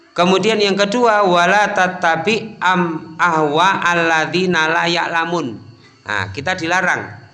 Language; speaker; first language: Indonesian; native; Indonesian